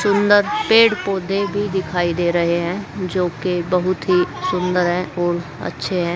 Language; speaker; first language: Hindi; native; Hindi